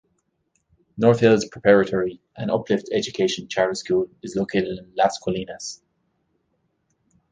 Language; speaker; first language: English; native; English